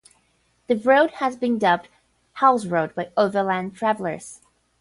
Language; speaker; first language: English; non-native, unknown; Portuguese